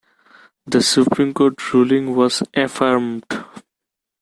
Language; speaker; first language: English; non-native, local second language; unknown